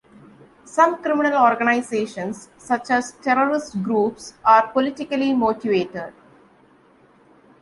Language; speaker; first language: English; non-native, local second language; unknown